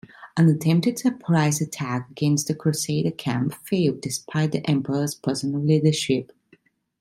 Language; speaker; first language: English; non-native, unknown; Italian